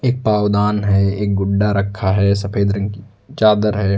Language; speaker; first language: Hindi; native; Hindi